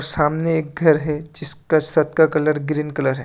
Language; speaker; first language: Hindi; non-native, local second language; Assamese